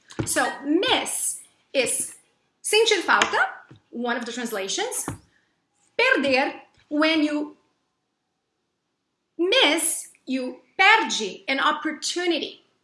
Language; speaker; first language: English; non-native, fluent; Portuguese